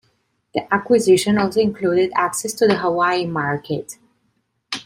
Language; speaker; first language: English; non-native, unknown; Italian